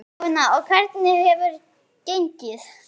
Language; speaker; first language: Icelandic; native; Icelandic